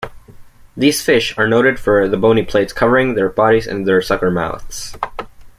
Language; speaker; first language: English; native; English